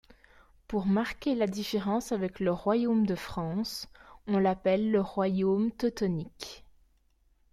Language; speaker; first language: French; native; French